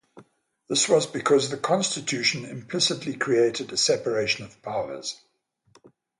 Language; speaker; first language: English; native; English